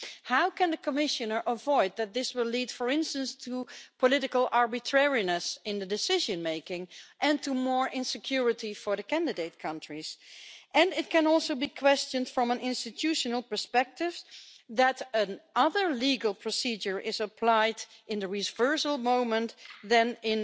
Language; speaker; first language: English; non-native, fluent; Dutch